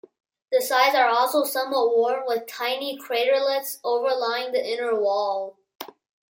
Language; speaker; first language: English; non-native, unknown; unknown